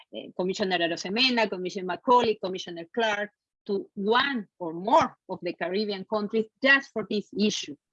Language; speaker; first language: English; non-native, fluent; Spanish